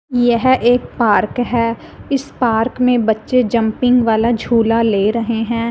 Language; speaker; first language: Hindi; non-native, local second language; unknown